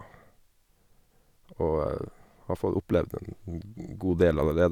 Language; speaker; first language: Norwegian; native; Norwegian